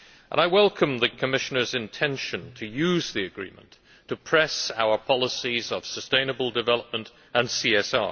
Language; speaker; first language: English; native; English